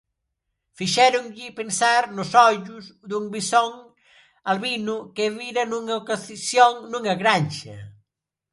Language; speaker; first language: Galician; non-native, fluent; Spanish